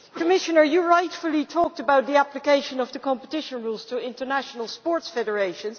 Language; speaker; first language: English; non-native, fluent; Dutch